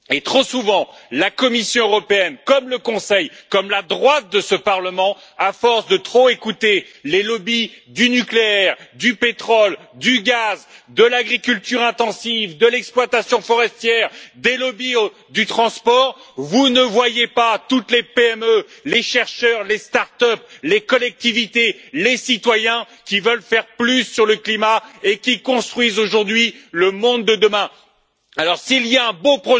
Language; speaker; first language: French; native; French